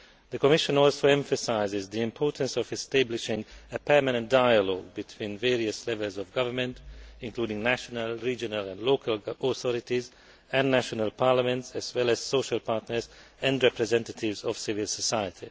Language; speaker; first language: English; non-native, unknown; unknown